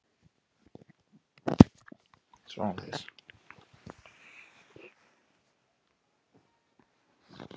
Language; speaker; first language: Icelandic; non-native, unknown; Finnish